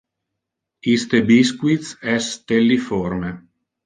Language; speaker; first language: Interlingua; non-native, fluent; Italian